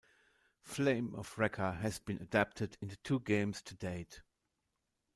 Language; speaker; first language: English; non-native, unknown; German